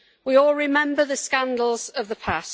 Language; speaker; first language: English; native; English